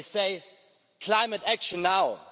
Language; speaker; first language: English; non-native, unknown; German